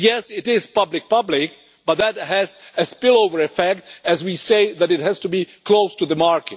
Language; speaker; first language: English; non-native, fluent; Czech